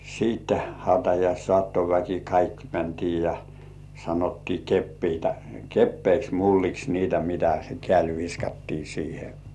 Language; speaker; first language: Finnish; native; Finnish